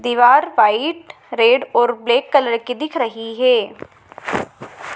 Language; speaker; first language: Hindi; native; Hindi